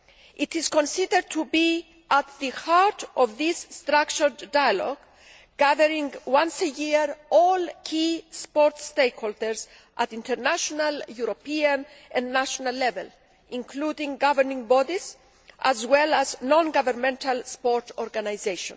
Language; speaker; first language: English; non-native, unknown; Greek